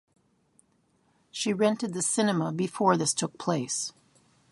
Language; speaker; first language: English; native; English